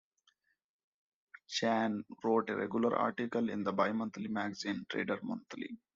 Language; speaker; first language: English; non-native, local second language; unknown